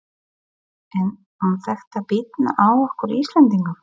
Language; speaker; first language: Icelandic; non-native, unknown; Polish